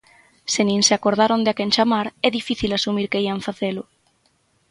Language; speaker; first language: Galician; native; Galician